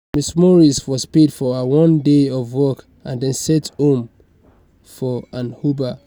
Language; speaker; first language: English; non-native, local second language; Yoruba